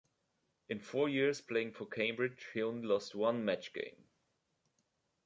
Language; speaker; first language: English; native; English